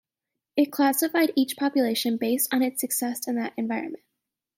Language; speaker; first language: English; native; English